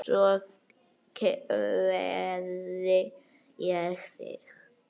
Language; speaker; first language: Icelandic; native; Icelandic